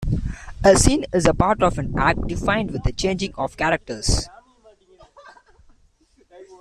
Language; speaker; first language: English; non-native, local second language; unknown